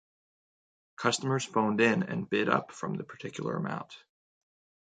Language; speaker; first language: English; native; English